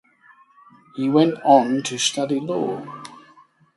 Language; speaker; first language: English; native; English